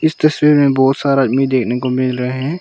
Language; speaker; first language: Hindi; non-native, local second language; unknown